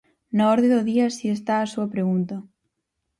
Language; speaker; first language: Galician; native; Galician